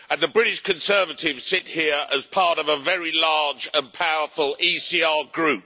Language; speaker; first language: English; native; English